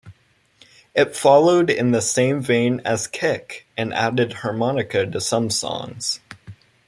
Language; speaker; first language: English; native; English